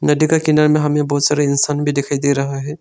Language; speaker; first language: Hindi; non-native, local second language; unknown